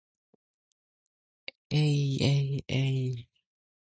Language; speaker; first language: English; non-native, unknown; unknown